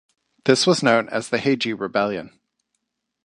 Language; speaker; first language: English; native; English